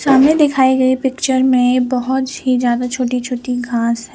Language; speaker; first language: Hindi; non-native, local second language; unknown